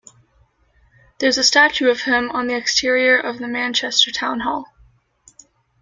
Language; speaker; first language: English; native; English